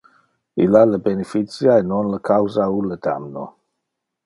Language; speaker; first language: Interlingua; non-native, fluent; Dutch